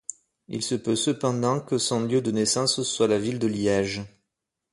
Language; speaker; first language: French; native; French